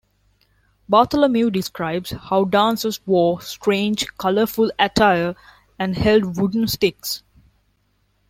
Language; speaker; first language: English; non-native, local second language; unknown